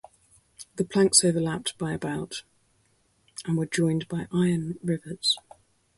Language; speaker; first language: English; native; English